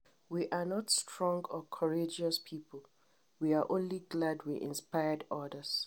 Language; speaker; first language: English; non-native, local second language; Hausa